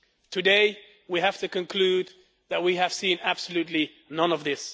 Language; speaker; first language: English; non-native, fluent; Dutch